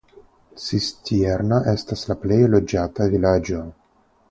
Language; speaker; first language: Esperanto; non-native, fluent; Russian